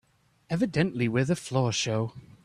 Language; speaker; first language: English; native; English